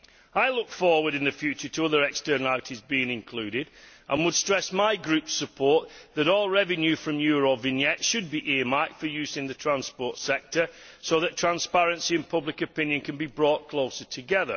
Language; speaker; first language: English; native; English